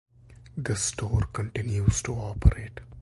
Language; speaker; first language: English; non-native, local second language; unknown